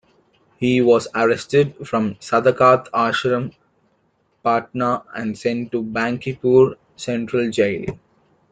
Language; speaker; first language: English; non-native, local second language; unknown